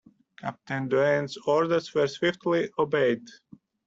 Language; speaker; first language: English; native; English